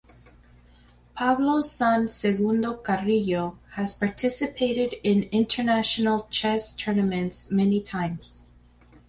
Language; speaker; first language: English; native; English